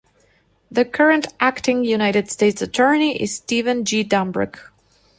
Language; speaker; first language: English; non-native, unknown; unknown